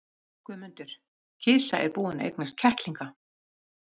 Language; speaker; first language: Icelandic; native; Icelandic